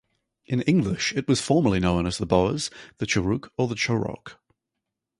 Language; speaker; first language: English; native; English